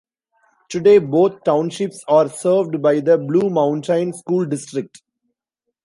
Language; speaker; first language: English; non-native, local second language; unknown